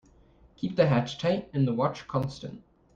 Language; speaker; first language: English; native; English